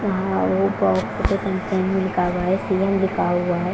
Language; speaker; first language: Hindi; non-native, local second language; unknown